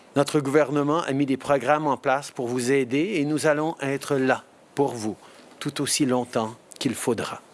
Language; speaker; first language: French; early bilingual, heritage; French